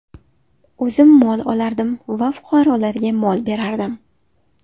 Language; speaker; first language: Uzbek; native; Uzbek